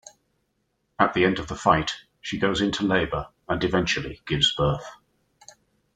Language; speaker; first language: English; native; English